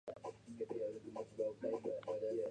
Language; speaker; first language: English; non-native, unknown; Japanese